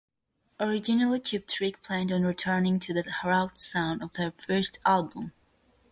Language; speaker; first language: English; non-native, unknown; Georgian